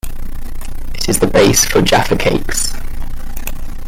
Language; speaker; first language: English; native; English